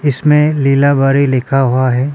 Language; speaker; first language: Hindi; non-native, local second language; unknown